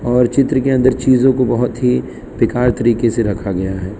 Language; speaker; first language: Hindi; non-native, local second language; Gujarati